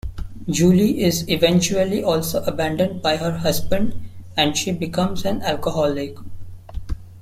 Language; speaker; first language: English; non-native, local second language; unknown